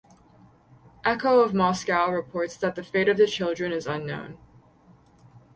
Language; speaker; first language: English; native; English